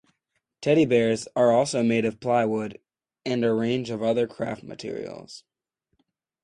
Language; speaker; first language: English; native; English